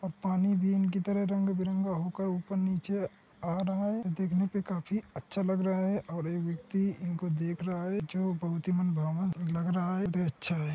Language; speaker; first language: Hindi; native; Hindi